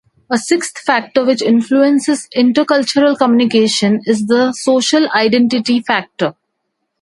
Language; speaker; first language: English; non-native, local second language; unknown